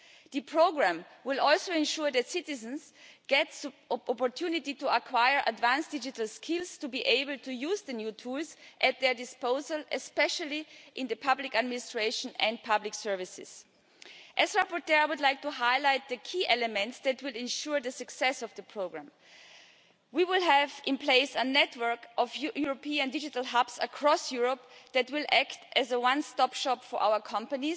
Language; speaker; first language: English; non-native, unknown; German